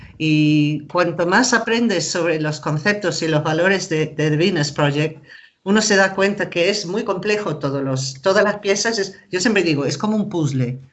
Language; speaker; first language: Spanish; non-native, fluent; English